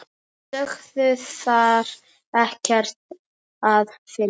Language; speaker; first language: Icelandic; native; Icelandic